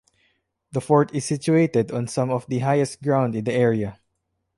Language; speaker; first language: English; non-native, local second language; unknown